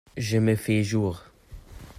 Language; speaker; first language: French; non-native, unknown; German